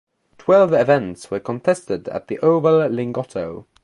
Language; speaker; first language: English; native; English